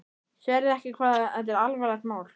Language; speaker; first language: Icelandic; native; Icelandic